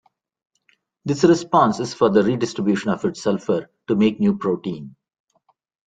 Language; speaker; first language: English; non-native, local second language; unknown